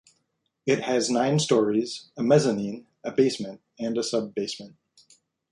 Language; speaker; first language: English; native; English